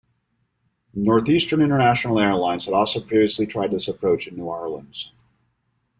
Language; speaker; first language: English; native; English